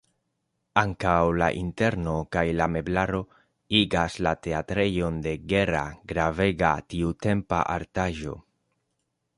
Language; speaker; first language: Esperanto; non-native, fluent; Spanish